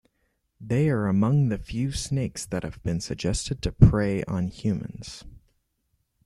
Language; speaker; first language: English; native; English